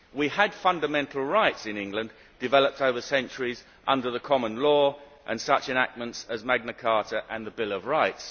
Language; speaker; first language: English; native; English